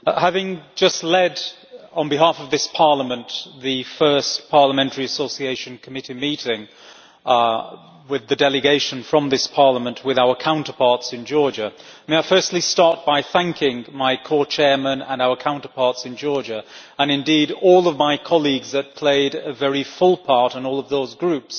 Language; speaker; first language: English; native; English